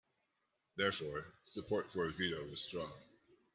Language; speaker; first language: English; native; English